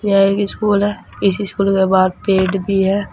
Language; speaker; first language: Hindi; native; Hindi